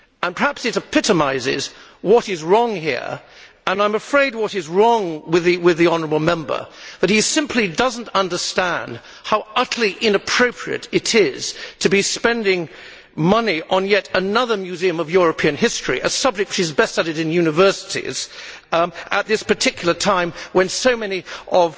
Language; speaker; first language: English; native; English